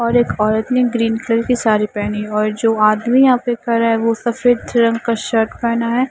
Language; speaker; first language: Hindi; non-native, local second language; Punjabi